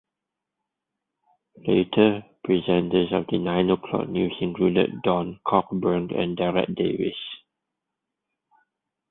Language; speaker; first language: English; non-native, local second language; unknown